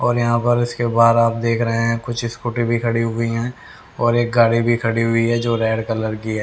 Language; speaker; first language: Hindi; native; Hindi